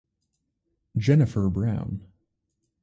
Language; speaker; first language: English; native; English